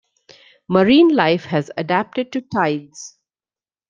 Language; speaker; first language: English; non-native, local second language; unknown